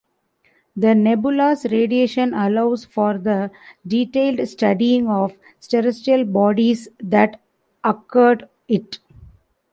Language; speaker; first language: English; non-native, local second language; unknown